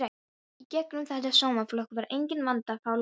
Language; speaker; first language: Icelandic; non-native, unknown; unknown